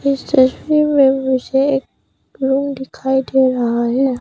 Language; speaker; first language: Hindi; non-native, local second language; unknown